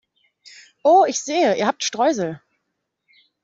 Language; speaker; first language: German; native; German